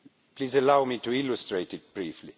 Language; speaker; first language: English; non-native, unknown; Estonian